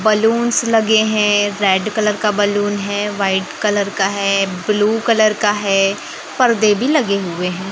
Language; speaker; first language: Hindi; native; Hindi